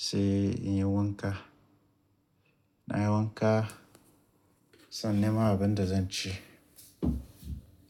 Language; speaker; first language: Hausa; native; Hausa